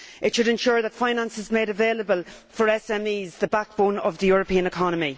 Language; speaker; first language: English; native; English